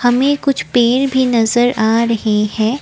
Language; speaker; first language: Hindi; non-native, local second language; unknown